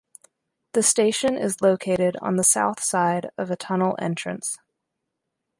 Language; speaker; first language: English; native; English